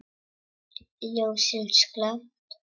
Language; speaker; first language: Icelandic; non-native, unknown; Czech